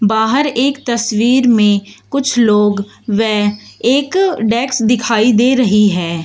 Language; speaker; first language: Hindi; native; Hindi